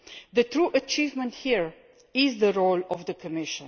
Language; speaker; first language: English; non-native, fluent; Romanian